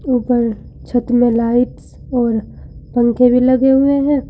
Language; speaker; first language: Hindi; native; Hindi